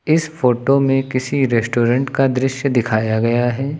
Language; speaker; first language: Hindi; native; Hindi